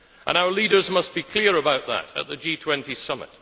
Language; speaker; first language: English; native; English